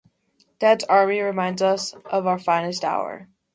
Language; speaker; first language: English; native; English